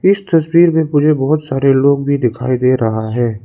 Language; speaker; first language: Hindi; non-native, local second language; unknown